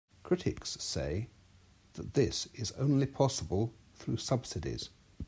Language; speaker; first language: English; native; English